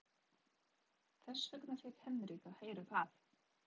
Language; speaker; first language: Icelandic; non-native, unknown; Polish